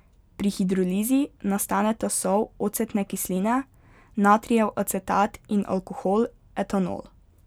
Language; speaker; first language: Slovenian; native; Slovenian